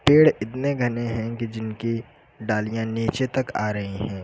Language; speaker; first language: Hindi; native; Hindi